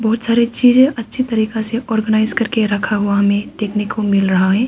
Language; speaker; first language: Hindi; non-native, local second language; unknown